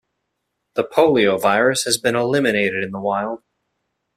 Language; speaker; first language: English; native; English